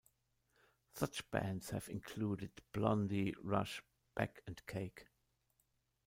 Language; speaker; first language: English; non-native, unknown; German